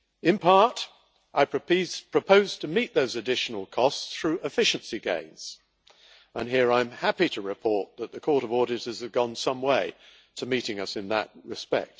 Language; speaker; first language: English; native; English